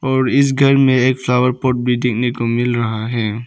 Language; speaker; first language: Hindi; early bilingual, other home language; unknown